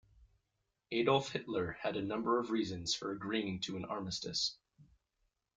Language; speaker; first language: English; native; English